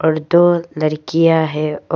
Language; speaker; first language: Hindi; non-native, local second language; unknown